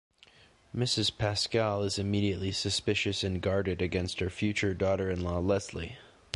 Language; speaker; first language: English; native; English